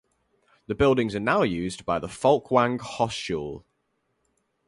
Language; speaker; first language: English; native; English